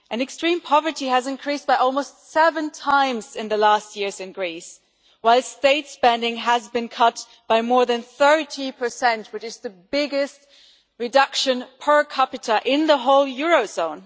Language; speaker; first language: English; non-native, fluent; German